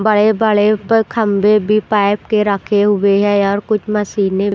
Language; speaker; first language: Hindi; non-native, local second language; Punjabi